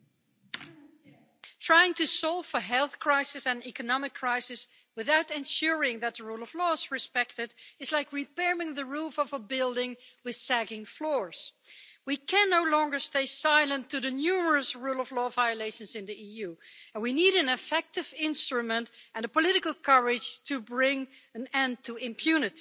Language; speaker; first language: English; non-native, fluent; Dutch